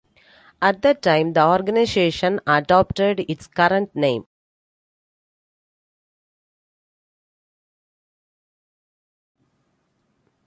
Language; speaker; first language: English; non-native, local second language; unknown